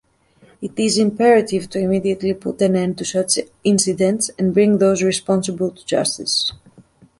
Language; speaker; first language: English; native; English